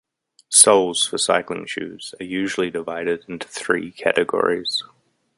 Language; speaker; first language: English; native; English